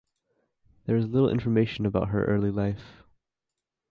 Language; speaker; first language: English; native; English